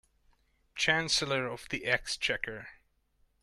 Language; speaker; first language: English; non-native, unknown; Hungarian